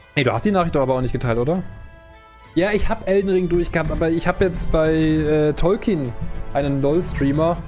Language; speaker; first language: German; native; German